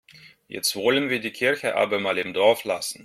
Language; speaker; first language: German; non-native, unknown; Russian